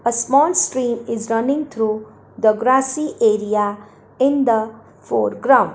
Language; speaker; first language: English; non-native, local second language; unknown